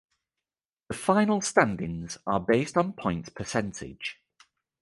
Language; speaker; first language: English; native; English